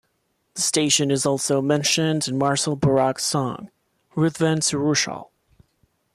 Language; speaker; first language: English; non-native, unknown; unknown